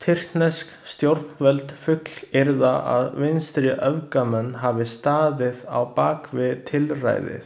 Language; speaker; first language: Icelandic; non-native, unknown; Chinese